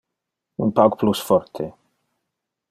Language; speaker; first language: Interlingua; non-native, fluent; Dutch